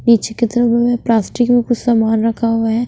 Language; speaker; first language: Hindi; non-native, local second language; Punjabi